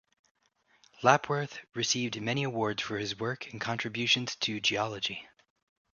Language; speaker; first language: English; native; English